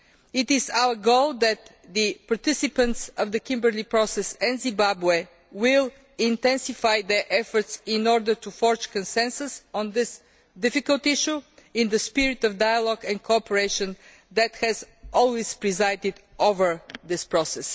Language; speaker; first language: English; non-native, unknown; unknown